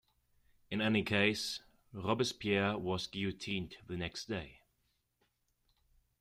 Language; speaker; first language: English; non-native, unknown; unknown